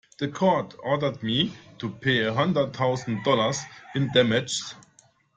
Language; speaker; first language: English; non-native, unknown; German